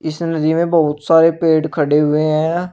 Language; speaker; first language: Hindi; native; Hindi